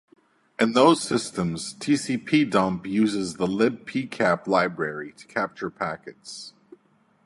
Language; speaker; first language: English; native; English